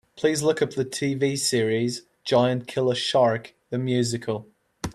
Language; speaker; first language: English; native; English